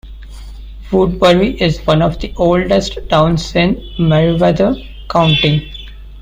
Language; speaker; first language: English; non-native, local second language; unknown